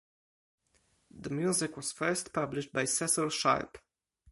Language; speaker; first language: English; non-native, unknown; Polish